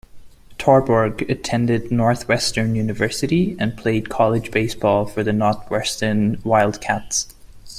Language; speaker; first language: English; non-native, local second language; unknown